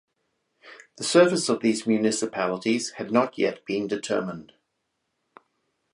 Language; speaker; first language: English; native; English